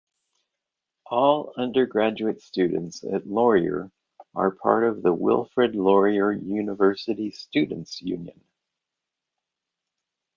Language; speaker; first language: English; native; English